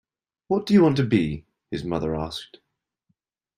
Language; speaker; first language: English; native; English